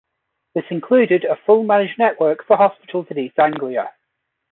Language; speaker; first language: English; native; English